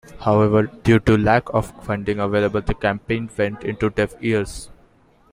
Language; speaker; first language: English; non-native, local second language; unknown